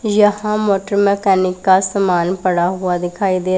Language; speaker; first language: Hindi; non-native, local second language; Punjabi